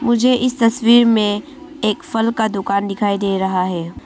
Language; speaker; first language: Hindi; non-native, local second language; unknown